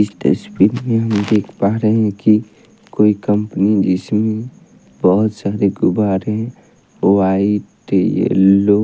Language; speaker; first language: Hindi; native; Hindi